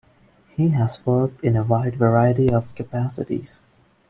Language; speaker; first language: English; non-native, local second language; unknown